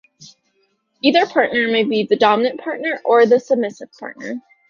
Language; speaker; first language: English; native; English